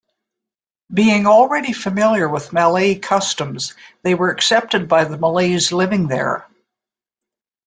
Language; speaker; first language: English; native; English